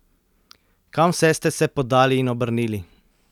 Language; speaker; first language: Slovenian; native; Slovenian